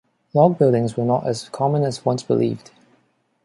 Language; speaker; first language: English; non-native, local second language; Cantonese